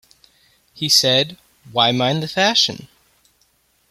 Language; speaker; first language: English; native; English